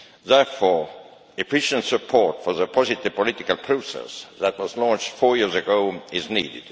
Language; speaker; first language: English; non-native, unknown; Estonian